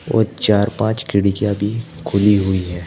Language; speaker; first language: Hindi; native; Hindi